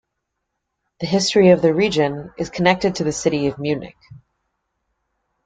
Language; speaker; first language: English; native; English